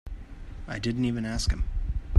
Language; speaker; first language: English; native; English